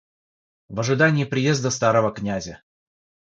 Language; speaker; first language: Russian; non-native, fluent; Georgian